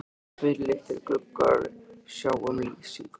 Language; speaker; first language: Icelandic; native; Icelandic